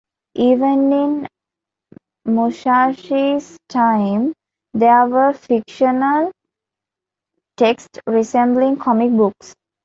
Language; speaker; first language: English; non-native, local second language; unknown